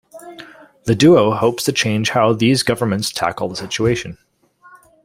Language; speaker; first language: English; native; English